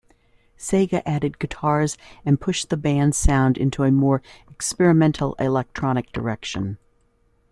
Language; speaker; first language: English; native; English